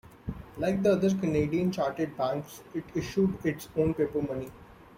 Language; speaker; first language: English; non-native, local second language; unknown